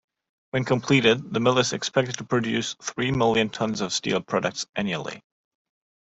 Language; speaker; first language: English; non-native, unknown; German